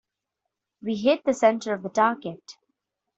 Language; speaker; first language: English; non-native, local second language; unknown